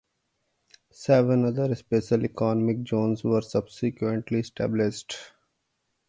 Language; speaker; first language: English; non-native, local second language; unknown